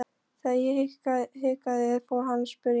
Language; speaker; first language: Icelandic; non-native, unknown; Polish